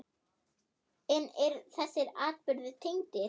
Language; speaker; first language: Icelandic; non-native, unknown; German